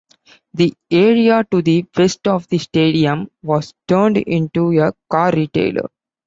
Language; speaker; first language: English; non-native, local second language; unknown